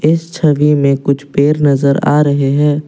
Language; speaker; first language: Hindi; non-native, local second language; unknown